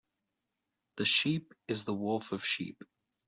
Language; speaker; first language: English; native; English